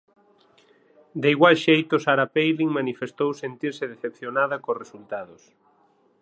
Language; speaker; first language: Galician; native; Galician